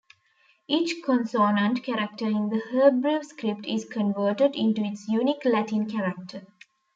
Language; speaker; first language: English; non-native, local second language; Tamil